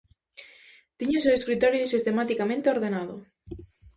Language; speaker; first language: Galician; native; Galician